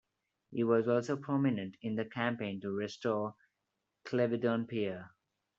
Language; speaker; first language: English; non-native, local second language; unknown